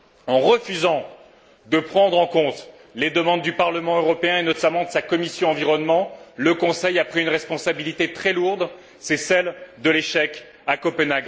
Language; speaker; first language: French; native; French